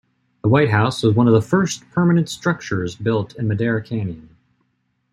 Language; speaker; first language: English; native; English